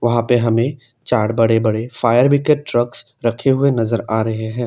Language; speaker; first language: Hindi; non-native, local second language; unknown